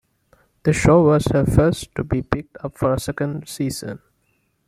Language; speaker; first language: English; non-native, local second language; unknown